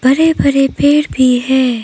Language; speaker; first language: Hindi; non-native, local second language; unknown